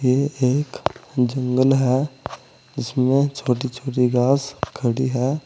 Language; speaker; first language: Hindi; native; Hindi